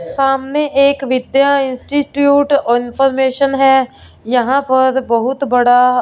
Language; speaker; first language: Hindi; non-native, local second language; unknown